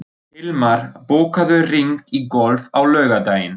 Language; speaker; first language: Icelandic; non-native, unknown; German